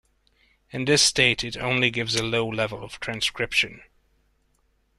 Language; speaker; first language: English; non-native, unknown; Hungarian